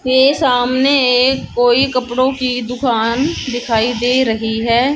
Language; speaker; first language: Hindi; native; Hindi